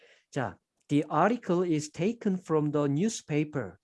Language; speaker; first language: English; non-native, fluent; Korean